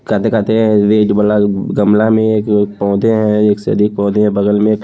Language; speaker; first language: Hindi; native; Hindi